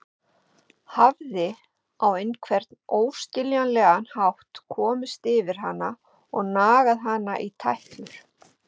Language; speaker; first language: Icelandic; native; Icelandic